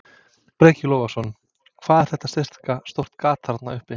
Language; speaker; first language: Icelandic; non-native, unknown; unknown